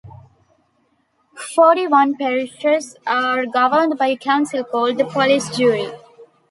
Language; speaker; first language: English; non-native, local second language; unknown